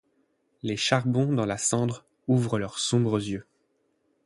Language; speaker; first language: French; native; French